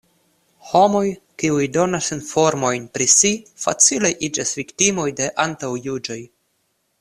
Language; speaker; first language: Esperanto; non-native, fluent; Russian